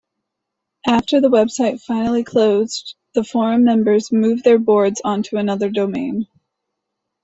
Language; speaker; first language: English; native; English